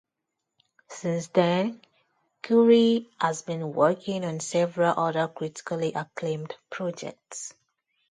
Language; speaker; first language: English; non-native, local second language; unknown